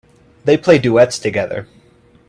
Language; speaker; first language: English; native; English